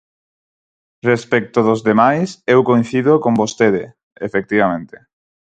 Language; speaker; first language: Galician; non-native, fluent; Spanish